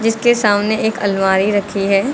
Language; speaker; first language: Hindi; native; Hindi